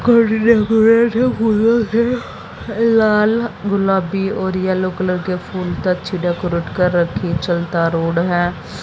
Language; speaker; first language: Hindi; native; Hindi